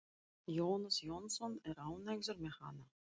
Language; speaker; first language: Icelandic; non-native, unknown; Russian